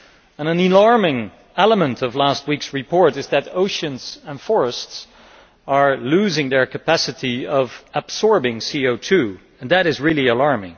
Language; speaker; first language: English; non-native, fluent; Dutch